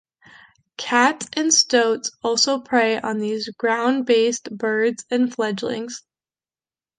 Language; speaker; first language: English; native; English